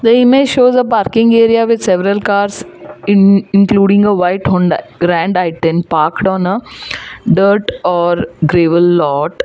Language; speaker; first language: English; non-native, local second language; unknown